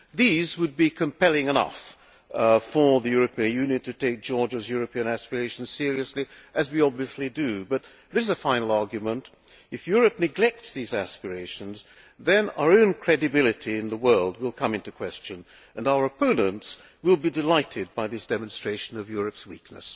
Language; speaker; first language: English; non-native, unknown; Hungarian